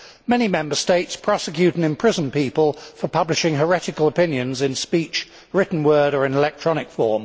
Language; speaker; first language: English; native; English